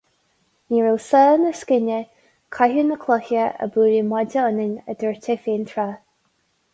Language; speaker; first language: Irish; non-native, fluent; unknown